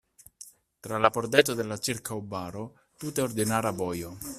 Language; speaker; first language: Esperanto; non-native, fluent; Italian